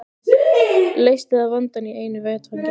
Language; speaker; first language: Icelandic; native; Icelandic